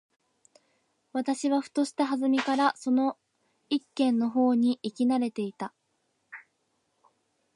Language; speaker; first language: Japanese; native; Japanese